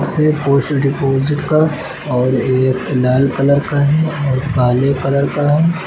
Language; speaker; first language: Hindi; native; Hindi